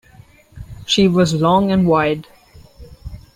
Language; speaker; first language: English; non-native, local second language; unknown